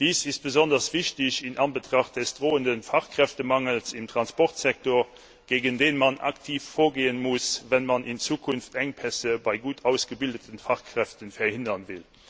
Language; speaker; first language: German; non-native, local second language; Luxembourgish